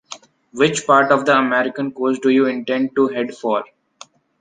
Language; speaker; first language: English; non-native, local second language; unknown